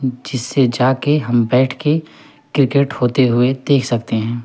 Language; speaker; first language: Hindi; native; Hindi